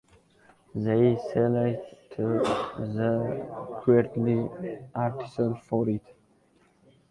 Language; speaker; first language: English; non-native, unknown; Uzbek